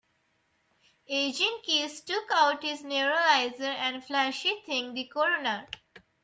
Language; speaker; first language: English; non-native, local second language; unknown